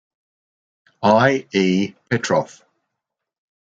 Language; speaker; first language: English; native; English